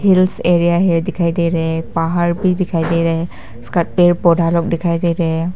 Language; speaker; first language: Hindi; non-native, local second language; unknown